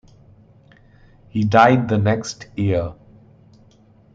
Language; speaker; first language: English; non-native, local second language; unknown